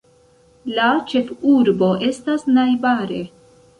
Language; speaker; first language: Esperanto; non-native, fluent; Central Kurdish